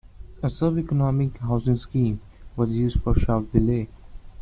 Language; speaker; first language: English; non-native, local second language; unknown